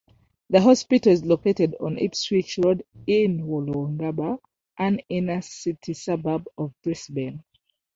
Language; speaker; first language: English; non-native, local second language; Ganda